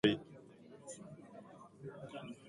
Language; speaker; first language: English; native; English